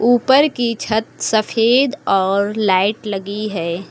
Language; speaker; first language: Hindi; native; Hindi